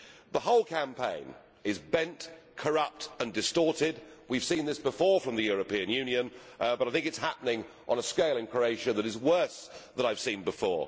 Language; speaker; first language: English; native; English